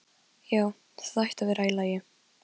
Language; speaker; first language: Icelandic; non-native, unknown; Polish